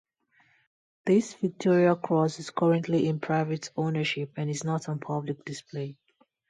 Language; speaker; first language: English; non-native, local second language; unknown